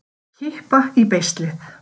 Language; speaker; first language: Icelandic; native; Icelandic